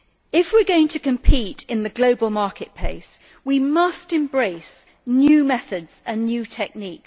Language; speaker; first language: English; native; English